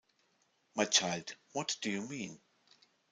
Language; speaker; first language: English; non-native, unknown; German